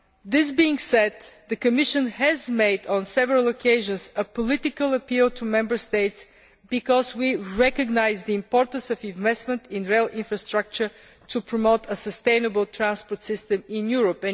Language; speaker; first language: English; non-native, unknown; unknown